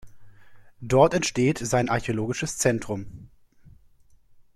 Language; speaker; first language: German; native; German